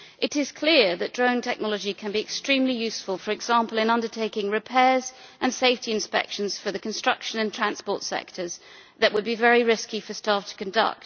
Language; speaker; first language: English; native; English